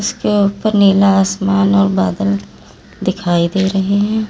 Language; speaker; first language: Hindi; native; Hindi